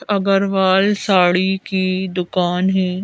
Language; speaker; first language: Hindi; native; Hindi